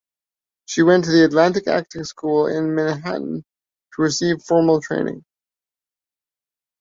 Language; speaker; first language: English; native; English